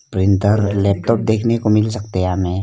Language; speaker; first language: Hindi; non-native, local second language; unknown